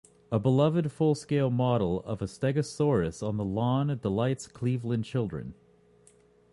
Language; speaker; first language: English; native; English